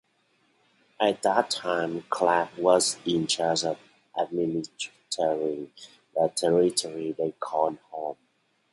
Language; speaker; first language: English; native; English